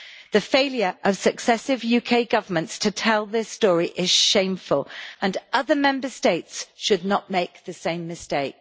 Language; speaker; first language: English; native; English